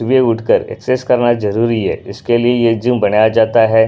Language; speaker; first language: Hindi; non-native, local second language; Punjabi